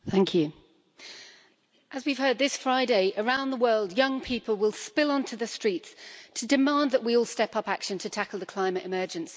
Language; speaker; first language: English; native; English